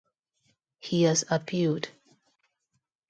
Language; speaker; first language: English; non-native, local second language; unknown